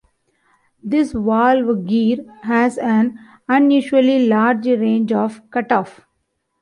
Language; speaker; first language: English; non-native, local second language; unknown